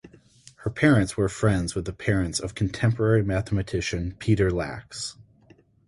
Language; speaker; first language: English; native; English